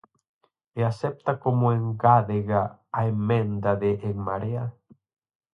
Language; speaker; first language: Galician; native; Galician